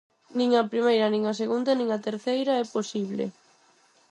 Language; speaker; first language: Galician; non-native, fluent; Spanish